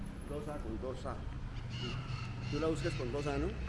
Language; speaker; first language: Spanish; native; Spanish